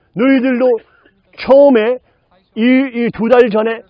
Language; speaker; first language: Korean; native; Korean